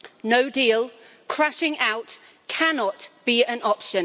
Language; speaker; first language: English; native; English